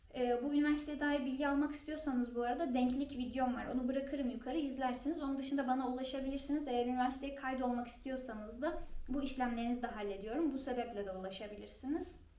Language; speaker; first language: Turkish; native; Turkish